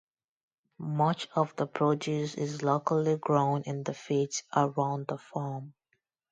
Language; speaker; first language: English; non-native, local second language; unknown